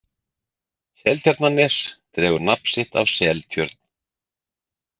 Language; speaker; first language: Icelandic; native; Icelandic